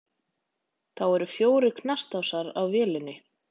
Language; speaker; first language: Icelandic; native; Icelandic